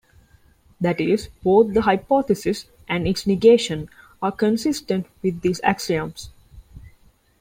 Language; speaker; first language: English; non-native, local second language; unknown